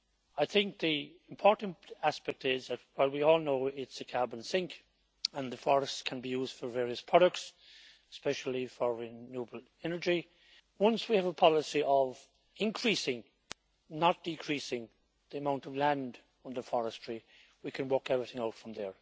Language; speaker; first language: English; native; English